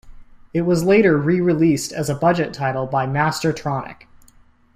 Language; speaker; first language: English; native; English